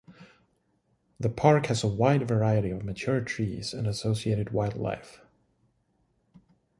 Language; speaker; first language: English; native; English